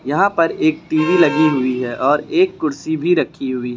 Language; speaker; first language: Hindi; native; Hindi